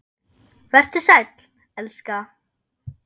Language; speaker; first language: Icelandic; non-native, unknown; German